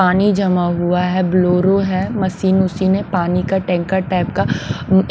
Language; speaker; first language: Hindi; non-native, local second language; Punjabi